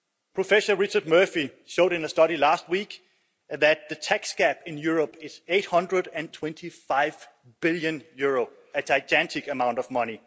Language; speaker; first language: English; non-native, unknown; Danish